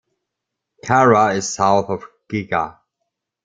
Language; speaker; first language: English; non-native, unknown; German